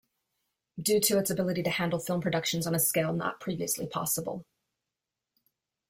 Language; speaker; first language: English; native; English